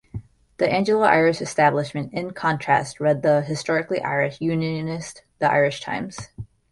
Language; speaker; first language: English; native; English